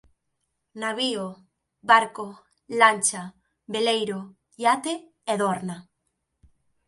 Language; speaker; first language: Galician; native; Galician